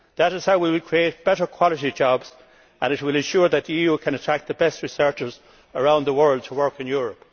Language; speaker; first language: English; native; English